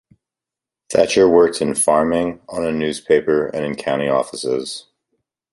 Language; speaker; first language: English; native; English